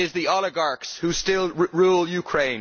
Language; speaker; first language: English; native; English